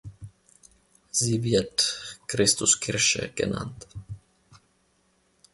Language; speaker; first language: German; non-native, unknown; Finnish